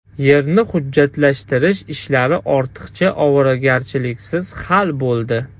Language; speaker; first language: Uzbek; non-native, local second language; Russian